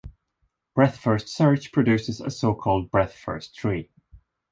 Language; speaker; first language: English; non-native, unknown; Swedish